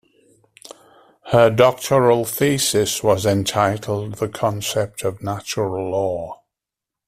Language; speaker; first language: English; native; English